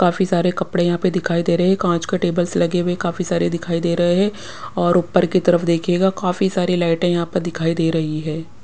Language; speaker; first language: Hindi; non-native, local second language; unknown